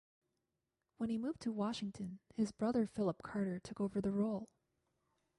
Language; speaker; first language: English; native; English